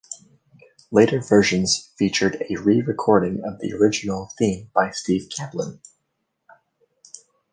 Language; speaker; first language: English; native; English